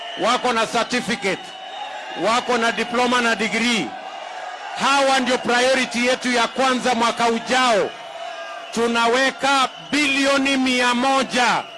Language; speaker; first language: Swahili; non-native, local second language; Kikuyu